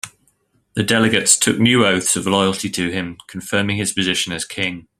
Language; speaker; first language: English; native; English